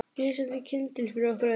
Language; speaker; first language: Icelandic; native; Icelandic